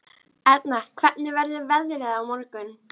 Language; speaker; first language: Icelandic; native; Icelandic